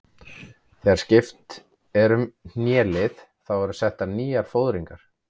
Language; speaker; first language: Icelandic; native; Icelandic